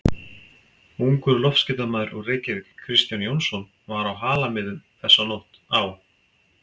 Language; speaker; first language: Icelandic; native; Icelandic